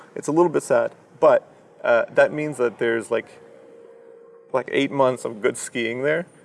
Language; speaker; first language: English; early bilingual, other home language; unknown